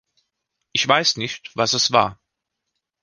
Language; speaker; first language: German; native; German